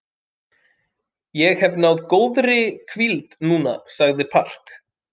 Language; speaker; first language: Icelandic; native; Icelandic